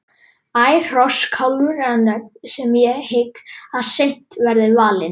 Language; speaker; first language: Icelandic; native; Icelandic